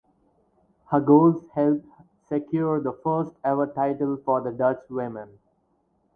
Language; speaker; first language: English; non-native, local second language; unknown